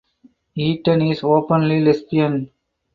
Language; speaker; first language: English; non-native, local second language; Tamil